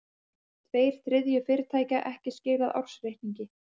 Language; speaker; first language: Icelandic; native; Icelandic